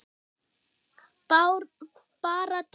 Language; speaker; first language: Icelandic; non-native, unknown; German